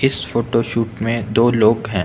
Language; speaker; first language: Hindi; non-native, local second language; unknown